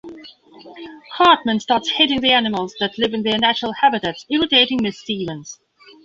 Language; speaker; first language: English; non-native, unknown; Belarusian